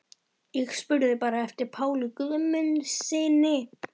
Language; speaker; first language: Icelandic; native; Icelandic